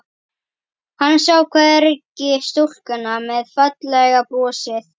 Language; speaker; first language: Icelandic; native; Icelandic